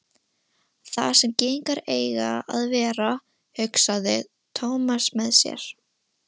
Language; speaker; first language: Icelandic; non-native, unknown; Russian